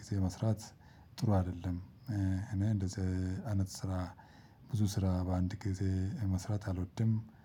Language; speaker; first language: Amharic; non-native, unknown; Oromo